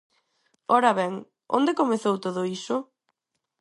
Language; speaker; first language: Galician; non-native, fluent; Spanish